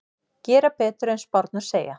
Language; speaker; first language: Icelandic; native; Icelandic